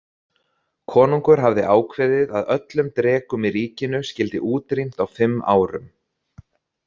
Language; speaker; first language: Icelandic; native; Icelandic